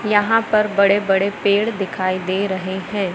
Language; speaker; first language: Hindi; native; Hindi